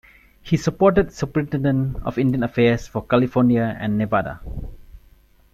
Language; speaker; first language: English; non-native, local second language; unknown